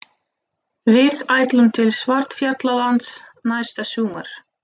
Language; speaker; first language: Icelandic; non-native, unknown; Russian